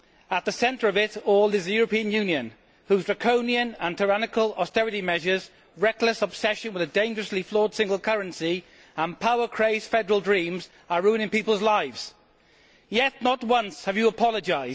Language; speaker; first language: English; native; English